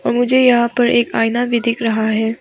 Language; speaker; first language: Hindi; non-native, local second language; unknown